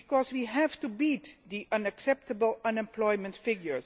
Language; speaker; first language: English; non-native, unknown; Dutch